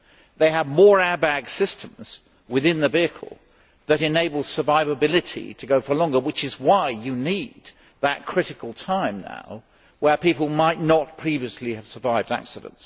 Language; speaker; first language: English; native; English